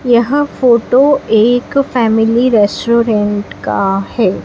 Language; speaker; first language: Hindi; native; Hindi